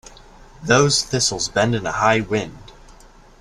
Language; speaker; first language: English; native; English